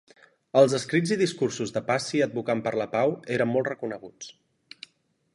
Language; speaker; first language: Catalan; native; Catalan